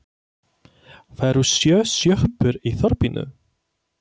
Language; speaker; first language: Icelandic; non-native, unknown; Polish